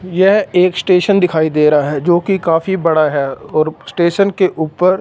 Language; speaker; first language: Hindi; non-native, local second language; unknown